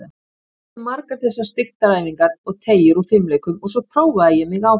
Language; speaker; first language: Icelandic; native; Icelandic